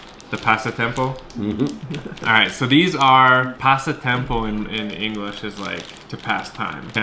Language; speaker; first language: English; native; English